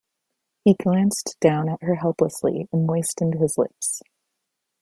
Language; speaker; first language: English; native; English